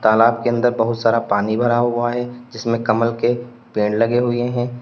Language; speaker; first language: Hindi; native; Hindi